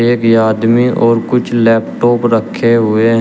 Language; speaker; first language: Hindi; native; Hindi